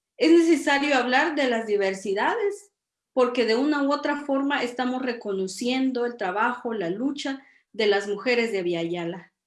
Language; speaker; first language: Spanish; non-native, local second language; Kʼicheʼ